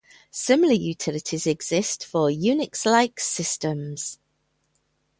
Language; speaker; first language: English; native; English